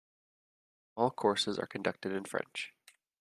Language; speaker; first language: English; native; English